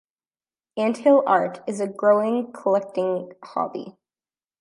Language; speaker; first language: English; native; English